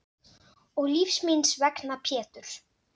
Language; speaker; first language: Icelandic; non-native, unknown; Dutch